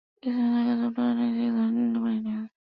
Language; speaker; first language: English; non-native, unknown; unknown